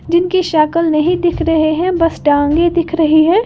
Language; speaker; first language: Hindi; native; Hindi